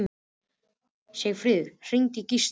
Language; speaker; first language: Icelandic; native; Icelandic